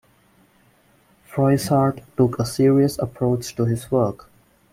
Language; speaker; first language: English; non-native, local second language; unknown